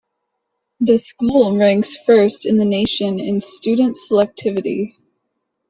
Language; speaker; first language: English; native; English